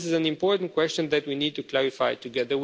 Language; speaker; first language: English; non-native, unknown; Romanian